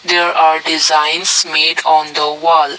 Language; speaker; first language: English; non-native, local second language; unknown